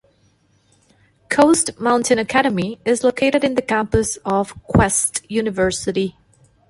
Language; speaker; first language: English; non-native, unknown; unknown